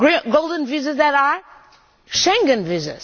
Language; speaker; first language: English; non-native, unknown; Portuguese